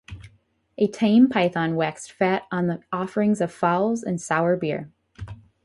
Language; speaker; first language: English; native; English